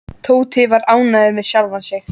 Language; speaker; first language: Icelandic; native; Icelandic